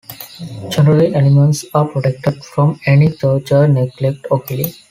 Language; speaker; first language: English; non-native, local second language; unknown